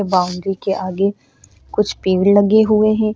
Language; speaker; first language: Hindi; native; Hindi